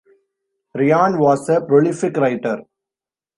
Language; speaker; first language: English; non-native, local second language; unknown